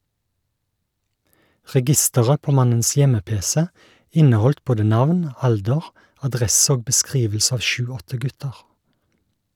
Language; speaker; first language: Norwegian; native; Norwegian